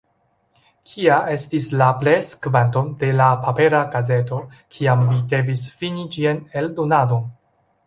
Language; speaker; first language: Esperanto; non-native, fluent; Chinese